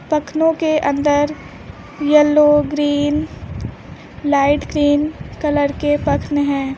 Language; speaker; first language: Hindi; native; Hindi